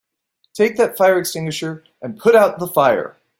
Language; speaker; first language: English; native; English